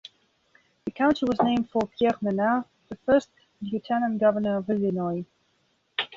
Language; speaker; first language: English; non-native, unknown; Belarusian